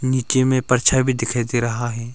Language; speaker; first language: Hindi; early bilingual, other home language; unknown